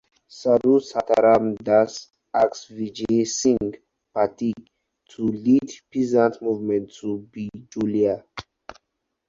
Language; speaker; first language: English; non-native, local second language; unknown